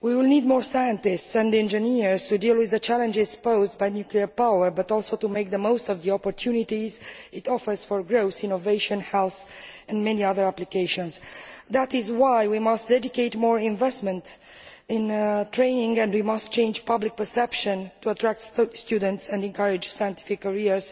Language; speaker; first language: English; non-native, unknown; Romanian